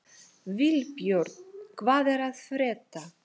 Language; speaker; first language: Icelandic; non-native, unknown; Russian